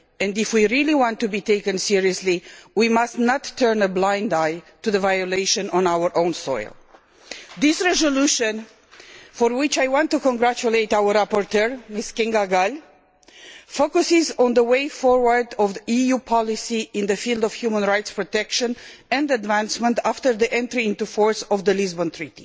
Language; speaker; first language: English; non-native, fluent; Romanian